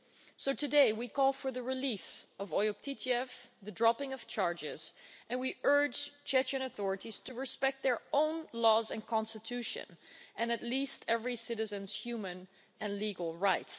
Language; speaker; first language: English; non-native, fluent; Dutch